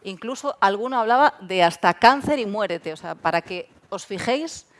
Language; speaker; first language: Spanish; non-native, local second language; Galician